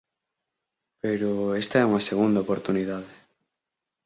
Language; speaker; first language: Galician; native; Galician